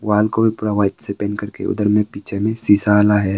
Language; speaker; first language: Hindi; early bilingual, other home language; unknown